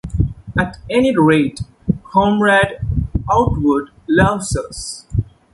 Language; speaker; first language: English; non-native, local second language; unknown